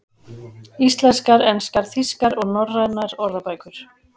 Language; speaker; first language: Icelandic; native; Icelandic